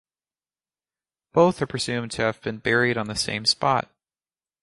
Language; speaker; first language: English; native; English